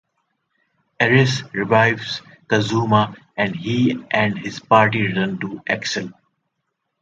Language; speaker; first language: English; non-native, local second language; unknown